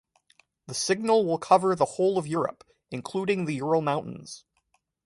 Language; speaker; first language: English; native; English